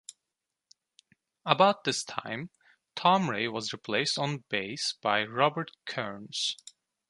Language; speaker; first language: English; non-native, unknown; Turkish